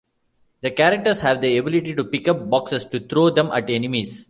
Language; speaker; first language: English; non-native, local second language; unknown